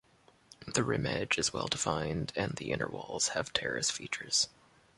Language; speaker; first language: English; native; English